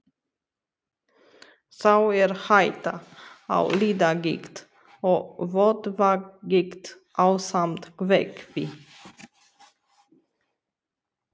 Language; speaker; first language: Icelandic; non-native, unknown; Romanian